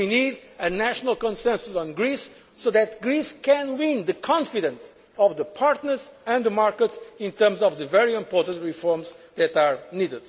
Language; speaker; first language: English; non-native, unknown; Portuguese